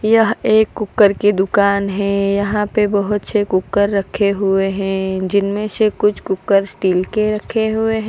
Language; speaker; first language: Hindi; non-native, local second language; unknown